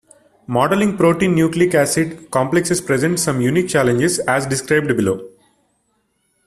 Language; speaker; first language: English; non-native, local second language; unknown